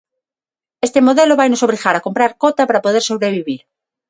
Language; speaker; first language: Galician; non-native, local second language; Spanish